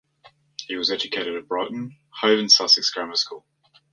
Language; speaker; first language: English; native; English